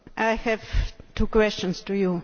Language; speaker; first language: English; non-native, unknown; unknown